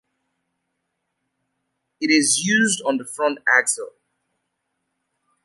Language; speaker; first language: English; native; English